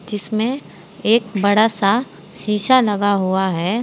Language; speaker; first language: Hindi; native; Hindi